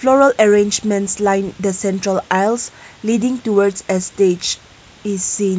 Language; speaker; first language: English; non-native, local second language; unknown